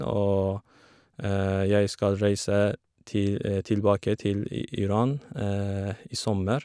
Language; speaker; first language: Norwegian; non-native, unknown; Kurdish